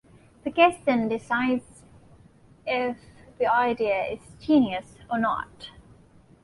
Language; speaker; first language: English; non-native, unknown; Thai